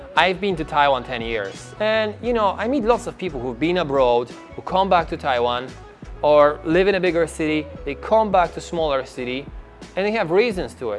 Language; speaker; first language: English; non-native, fluent; Polish